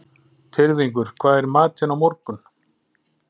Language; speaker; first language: Icelandic; native; Icelandic